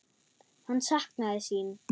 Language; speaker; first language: Icelandic; non-native, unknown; German